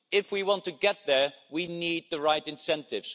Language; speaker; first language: English; non-native, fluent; Dutch